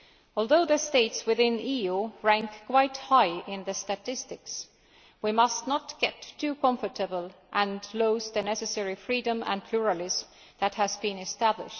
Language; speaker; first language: English; non-native, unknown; Estonian